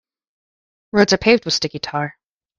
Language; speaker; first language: English; native; English